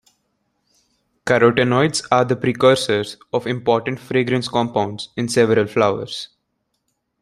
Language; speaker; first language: English; non-native, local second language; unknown